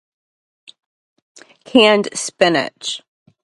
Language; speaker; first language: English; native; English